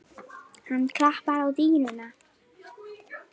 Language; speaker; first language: Icelandic; native; Icelandic